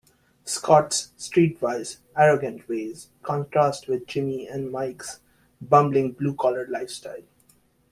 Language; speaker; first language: English; native; English